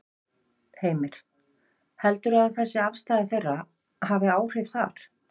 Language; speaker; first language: Icelandic; native; Icelandic